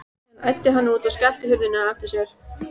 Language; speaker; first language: Icelandic; native; Icelandic